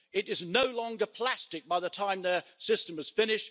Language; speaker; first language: English; native; English